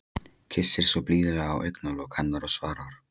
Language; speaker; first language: Icelandic; non-native, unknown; Polish